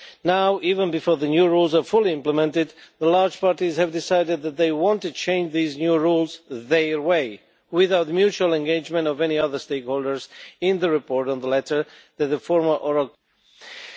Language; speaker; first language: English; non-native, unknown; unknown